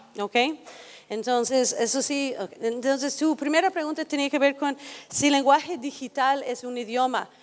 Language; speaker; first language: Spanish; non-native, fluent; English